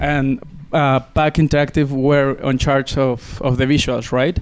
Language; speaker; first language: English; non-native, fluent; Spanish